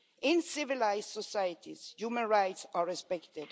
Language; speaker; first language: English; non-native, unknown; Swedish